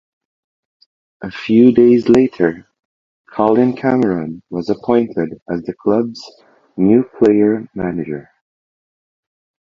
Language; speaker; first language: English; non-native, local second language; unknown